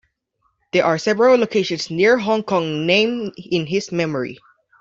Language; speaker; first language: English; non-native, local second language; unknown